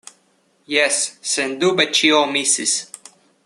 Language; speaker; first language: Esperanto; non-native, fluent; Russian